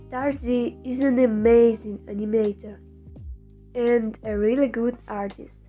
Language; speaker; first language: English; non-native, learner; Russian